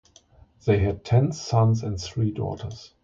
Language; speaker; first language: English; non-native, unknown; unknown